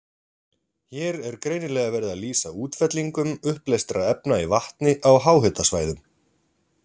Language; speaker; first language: Icelandic; native; Icelandic